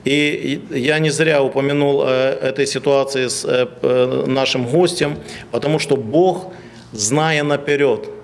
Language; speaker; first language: Russian; non-native, local second language; Ukrainian